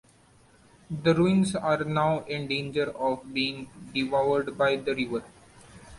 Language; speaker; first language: English; non-native, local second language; Marathi